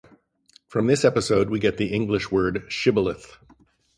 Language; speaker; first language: English; native; English